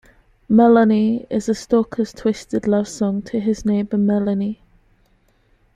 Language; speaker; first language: English; native; English